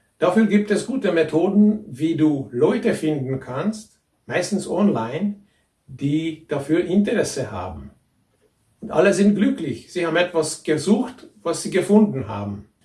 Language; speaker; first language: German; non-native, fluent; Hungarian